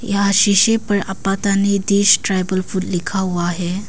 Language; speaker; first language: Hindi; early bilingual, other home language; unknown